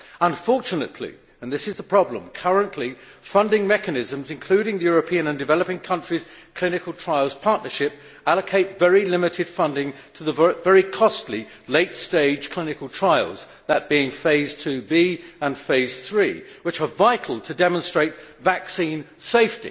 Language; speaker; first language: English; native; English